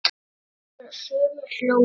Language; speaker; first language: Icelandic; native; Icelandic